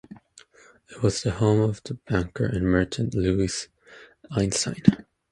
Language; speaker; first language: English; native; English